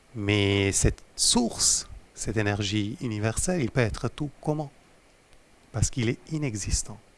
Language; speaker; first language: French; non-native, fluent; Hindi